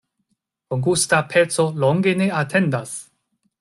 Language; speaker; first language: Esperanto; non-native, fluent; Chinese